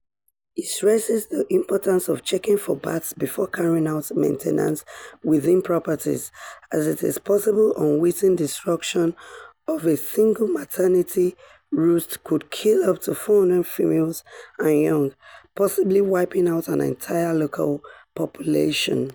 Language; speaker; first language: English; non-native, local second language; Yoruba